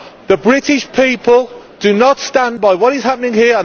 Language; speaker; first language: English; native; English